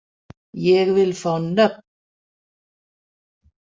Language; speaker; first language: Icelandic; non-native, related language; Danish